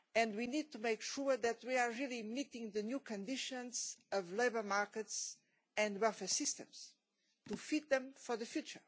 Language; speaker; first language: English; non-native, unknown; Portuguese